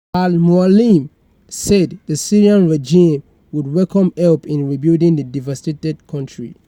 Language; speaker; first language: English; non-native, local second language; Yoruba